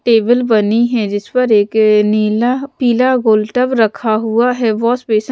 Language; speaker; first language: Hindi; non-native, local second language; Punjabi